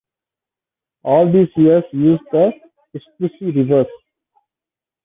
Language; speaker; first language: English; non-native, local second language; Odia